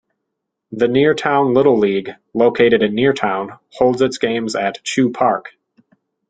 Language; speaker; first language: English; native; English